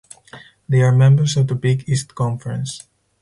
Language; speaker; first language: English; non-native, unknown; Spanish